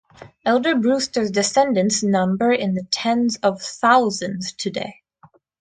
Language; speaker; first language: English; non-native, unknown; Russian